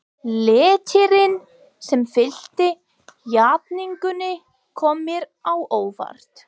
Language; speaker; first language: Icelandic; non-native, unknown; English